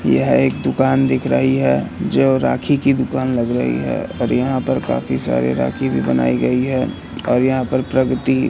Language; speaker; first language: Hindi; native; Hindi